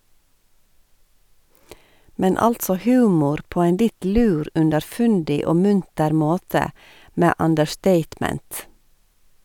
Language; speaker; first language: Norwegian; native; Norwegian